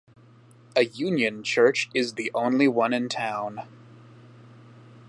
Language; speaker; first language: English; native; English